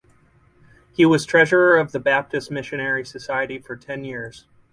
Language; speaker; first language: English; native; English